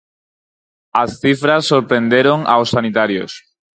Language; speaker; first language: Galician; non-native, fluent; Spanish